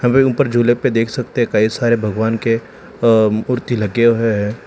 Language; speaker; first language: Hindi; non-native, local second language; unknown